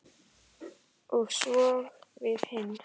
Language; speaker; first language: Icelandic; native; Icelandic